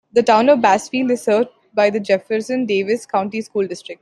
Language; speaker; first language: English; non-native, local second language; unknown